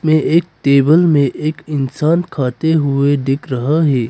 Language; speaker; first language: Hindi; non-native, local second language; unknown